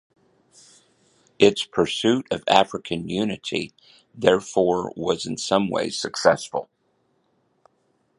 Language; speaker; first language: English; native; English